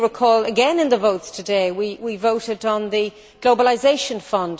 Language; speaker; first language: English; native; English